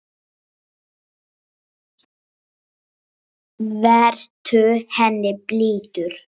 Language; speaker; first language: Icelandic; non-native, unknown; English